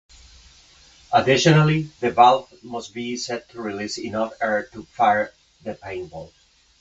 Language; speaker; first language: English; non-native, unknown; Spanish